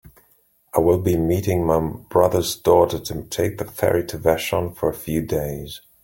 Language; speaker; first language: English; native; English